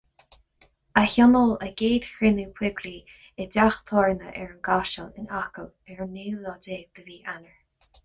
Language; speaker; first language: Irish; non-native, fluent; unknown